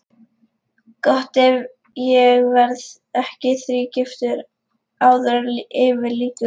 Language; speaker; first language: Icelandic; non-native, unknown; Lithuanian